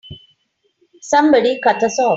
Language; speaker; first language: English; non-native, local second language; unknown